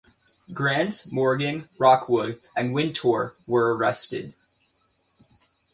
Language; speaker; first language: English; native; English